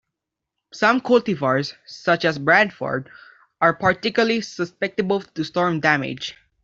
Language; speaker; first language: English; non-native, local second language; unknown